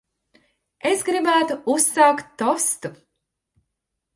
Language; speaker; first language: Latvian; native; Latvian